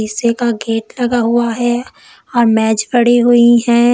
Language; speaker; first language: Hindi; native; Hindi